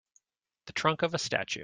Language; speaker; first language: English; native; English